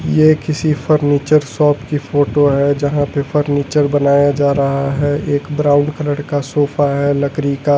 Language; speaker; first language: Hindi; native; Hindi